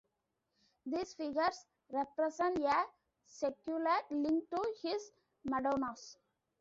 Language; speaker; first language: English; non-native, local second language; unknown